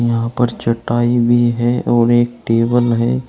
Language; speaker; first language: Hindi; native; Hindi